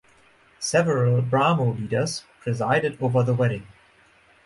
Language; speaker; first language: English; non-native, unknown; German